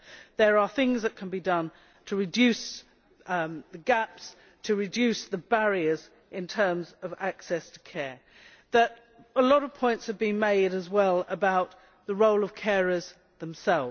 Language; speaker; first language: English; native; English